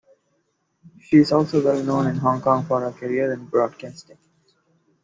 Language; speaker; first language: English; non-native, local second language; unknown